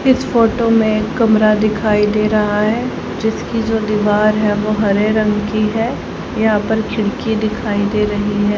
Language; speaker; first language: Hindi; native; Hindi